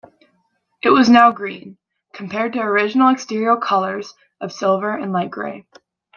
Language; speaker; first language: English; native; English